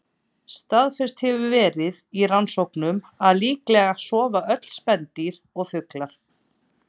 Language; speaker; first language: Icelandic; native; Icelandic